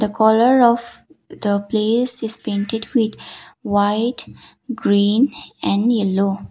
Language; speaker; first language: English; non-native, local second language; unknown